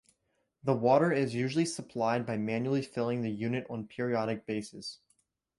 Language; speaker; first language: English; native; English